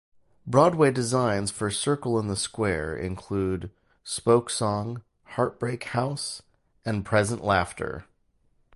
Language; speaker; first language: English; native; English